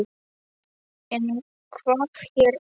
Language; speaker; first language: Icelandic; non-native, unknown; Polish